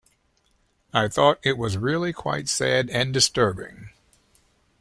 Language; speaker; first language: English; native; English